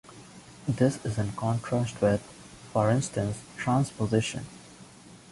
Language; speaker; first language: English; non-native, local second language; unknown